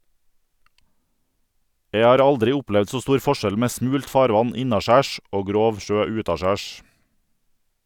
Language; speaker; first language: Norwegian; native; Norwegian